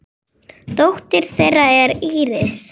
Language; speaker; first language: Icelandic; native; Icelandic